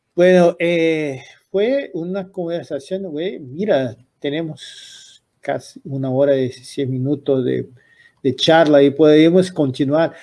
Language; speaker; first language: Spanish; non-native, related language; Portuguese